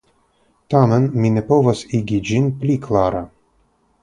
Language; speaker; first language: Esperanto; non-native, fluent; Russian